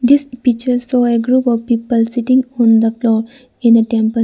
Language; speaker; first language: English; non-native, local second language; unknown